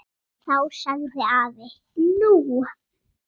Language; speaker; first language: Icelandic; native; Icelandic